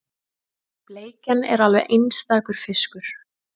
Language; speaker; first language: Icelandic; native; Icelandic